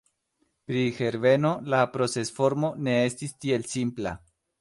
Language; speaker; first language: Esperanto; non-native, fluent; Spanish